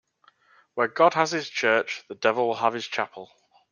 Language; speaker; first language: English; native; English